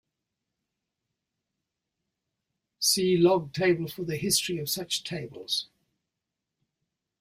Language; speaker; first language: English; native; English